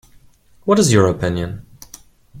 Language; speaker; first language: English; non-native, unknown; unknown